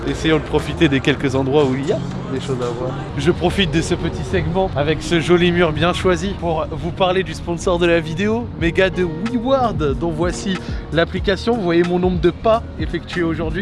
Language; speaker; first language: French; native; French